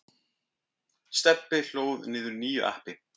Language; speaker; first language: Icelandic; native; Icelandic